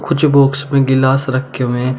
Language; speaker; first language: Hindi; native; Hindi